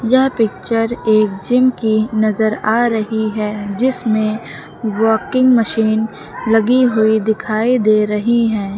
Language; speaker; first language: Hindi; native; Hindi